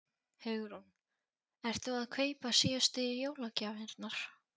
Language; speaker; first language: Icelandic; non-native, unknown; Polish